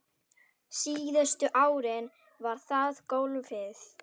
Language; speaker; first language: Icelandic; non-native, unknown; Indonesian